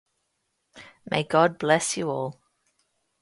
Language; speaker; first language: English; native; English